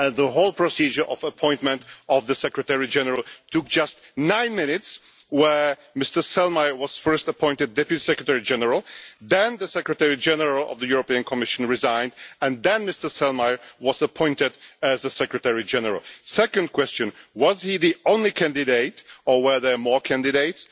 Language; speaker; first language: English; non-native, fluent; Czech